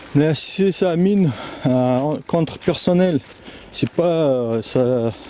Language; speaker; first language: French; non-native, learner; Russian